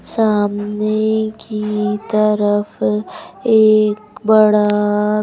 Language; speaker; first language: Hindi; native; Hindi